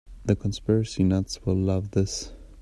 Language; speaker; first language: English; non-native, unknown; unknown